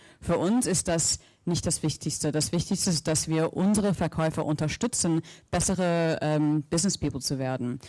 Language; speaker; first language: German; non-native, fluent; English